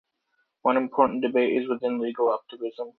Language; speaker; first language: English; native; English